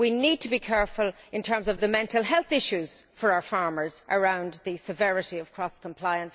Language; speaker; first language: English; native; English